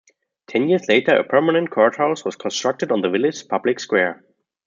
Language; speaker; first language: English; non-native, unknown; German